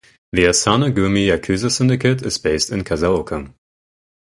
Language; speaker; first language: English; non-native, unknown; German